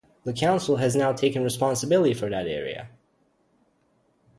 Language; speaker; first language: English; native; English